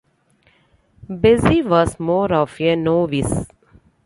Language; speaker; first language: English; non-native, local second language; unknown